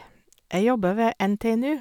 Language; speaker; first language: Norwegian; non-native, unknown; English